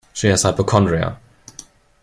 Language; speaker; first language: English; non-native, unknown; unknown